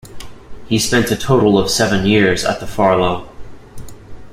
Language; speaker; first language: English; native; English